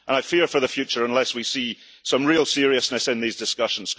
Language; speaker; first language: English; early bilingual, heritage; English